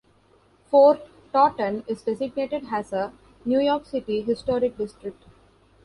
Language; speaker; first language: English; non-native, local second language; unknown